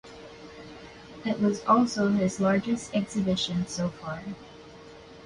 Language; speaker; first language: English; native; English